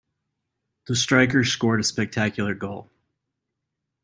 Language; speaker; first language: English; native; English